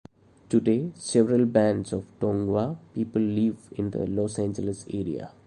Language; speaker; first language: English; non-native, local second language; Malayalam